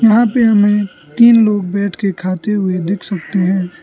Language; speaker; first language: Hindi; non-native, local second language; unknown